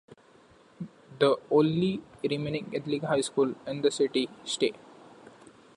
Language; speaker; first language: English; non-native, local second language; Marathi